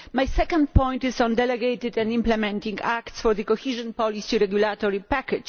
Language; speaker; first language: English; non-native, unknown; Polish